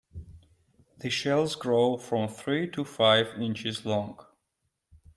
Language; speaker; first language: English; non-native, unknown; Georgian